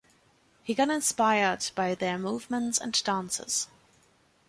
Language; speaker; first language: English; non-native, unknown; German